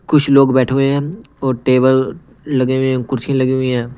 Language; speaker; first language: Hindi; non-native, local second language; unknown